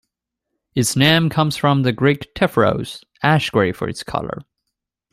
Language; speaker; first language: English; non-native, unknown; Chinese